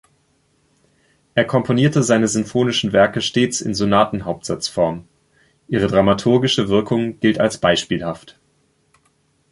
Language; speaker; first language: German; native; German